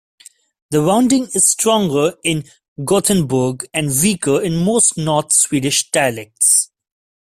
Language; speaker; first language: English; non-native, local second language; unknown